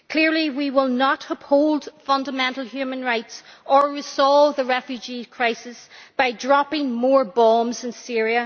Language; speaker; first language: English; native; English